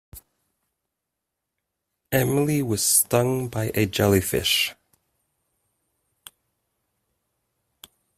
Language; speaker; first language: English; native; English